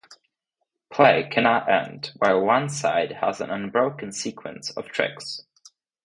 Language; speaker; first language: English; non-native, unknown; Czech